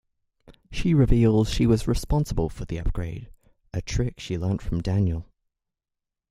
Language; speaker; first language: English; native; English